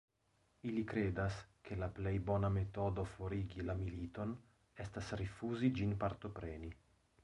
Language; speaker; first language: Esperanto; non-native, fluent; Italian